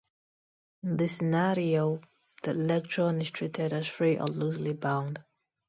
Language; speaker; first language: English; non-native, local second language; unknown